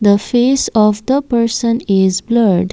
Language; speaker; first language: English; non-native, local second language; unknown